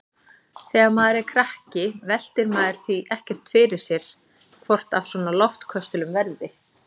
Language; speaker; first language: Icelandic; native; Icelandic